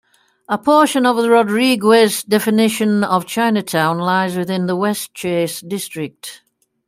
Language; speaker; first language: English; native; English